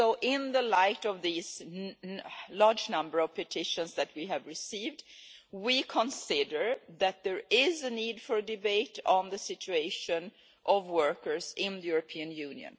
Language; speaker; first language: English; non-native, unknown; Swedish